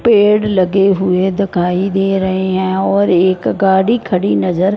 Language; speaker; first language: Hindi; non-native, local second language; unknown